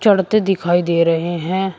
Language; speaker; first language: Hindi; native; Hindi